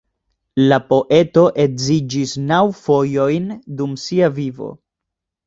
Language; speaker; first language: Esperanto; non-native, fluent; Spanish